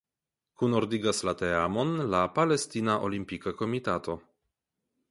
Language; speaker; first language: Esperanto; non-native, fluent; Polish